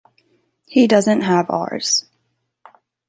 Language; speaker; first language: English; native; English